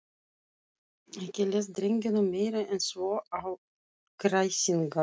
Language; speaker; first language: Icelandic; non-native, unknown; Russian